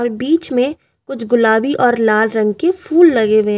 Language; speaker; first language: Hindi; native; Hindi